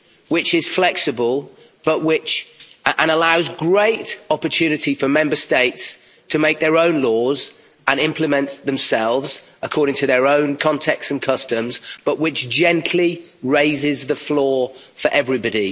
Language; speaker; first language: English; native; English